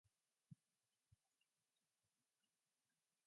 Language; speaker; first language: English; non-native, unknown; Mongolian